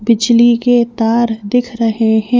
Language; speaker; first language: Hindi; native; Hindi